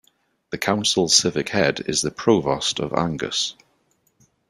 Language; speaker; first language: English; native; English